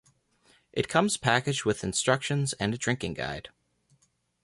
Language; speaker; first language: English; native; English